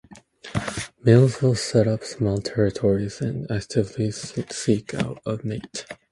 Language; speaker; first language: English; native; English